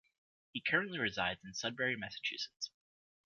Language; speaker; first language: English; native; English